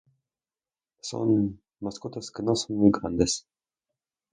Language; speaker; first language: Spanish; non-native, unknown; Russian